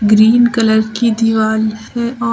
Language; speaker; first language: Hindi; native; Hindi